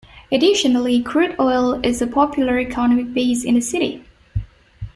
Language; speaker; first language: English; non-native, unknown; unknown